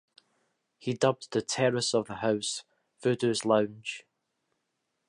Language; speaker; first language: English; native; English